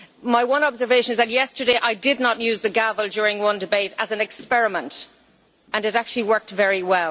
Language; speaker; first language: English; native; English